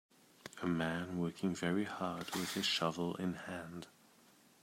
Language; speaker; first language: English; native; English